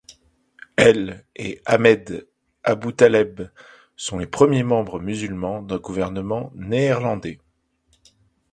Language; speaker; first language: French; native; French